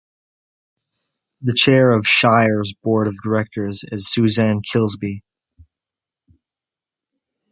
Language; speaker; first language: English; native; English